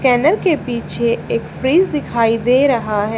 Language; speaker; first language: Hindi; native; Hindi